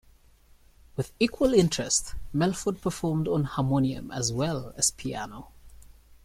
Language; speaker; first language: English; native; English